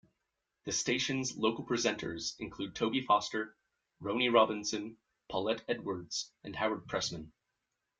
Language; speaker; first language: English; native; English